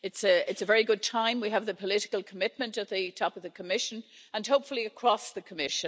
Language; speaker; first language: English; native; English